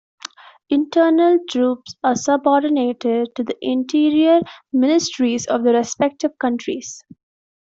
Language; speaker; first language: English; non-native, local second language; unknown